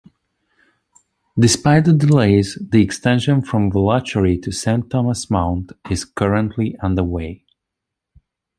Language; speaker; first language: English; non-native, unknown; Hungarian